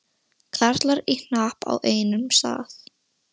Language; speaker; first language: Icelandic; non-native, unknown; Russian